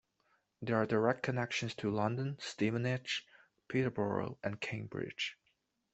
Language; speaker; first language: English; non-native, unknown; Chinese